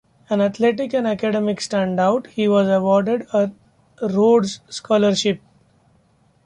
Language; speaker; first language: English; non-native, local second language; Marathi